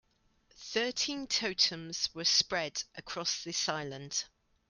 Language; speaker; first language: English; native; English